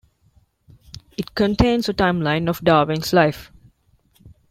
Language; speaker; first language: English; non-native, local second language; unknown